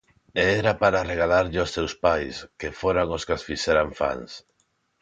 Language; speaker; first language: Galician; non-native, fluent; Spanish